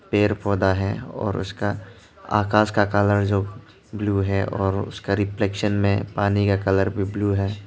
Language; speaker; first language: Hindi; early bilingual, other home language; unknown